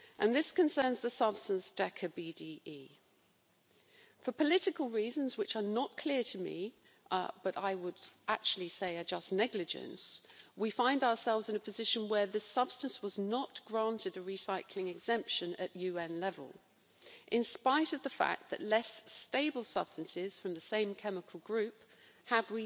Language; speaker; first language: English; native; English